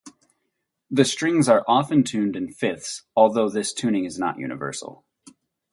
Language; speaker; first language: English; native; English